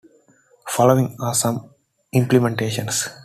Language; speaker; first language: English; non-native, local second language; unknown